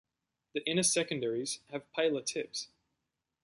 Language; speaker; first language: English; native; English